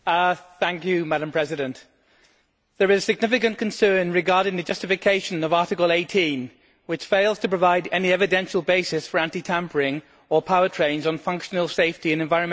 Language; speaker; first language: English; native; English